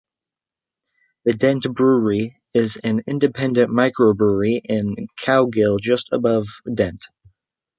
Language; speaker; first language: English; native; English